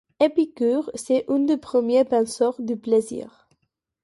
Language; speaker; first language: French; non-native, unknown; Catalan